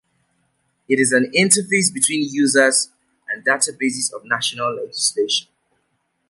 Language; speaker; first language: English; native; English